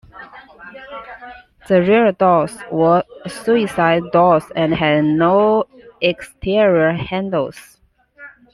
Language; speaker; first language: English; non-native, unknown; Chinese